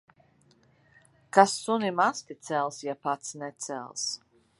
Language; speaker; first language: Latvian; early bilingual, heritage; Latvian